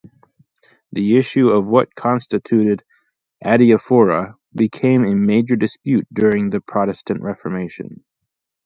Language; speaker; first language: English; native; English